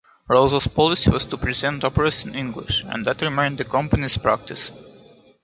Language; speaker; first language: English; non-native, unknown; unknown